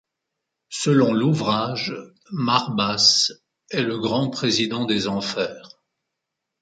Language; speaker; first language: French; native; French